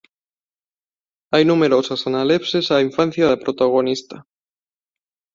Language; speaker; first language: Galician; non-native, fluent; Spanish